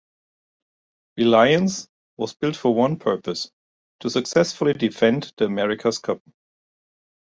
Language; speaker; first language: English; non-native, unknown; German